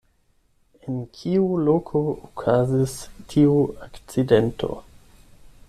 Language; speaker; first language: Esperanto; non-native, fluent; German